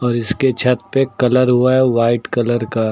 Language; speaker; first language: Hindi; native; Hindi